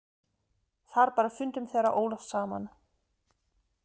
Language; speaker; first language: Icelandic; non-native, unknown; German